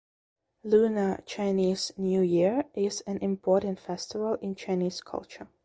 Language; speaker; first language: English; non-native, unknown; Belarusian